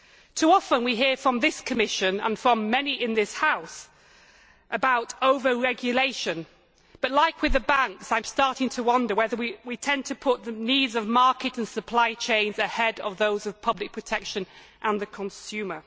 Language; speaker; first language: English; native; English